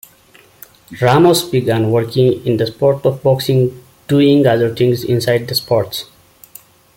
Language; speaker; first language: English; non-native, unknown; Amharic